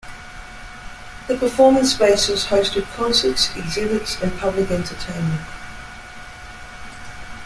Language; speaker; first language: English; native; English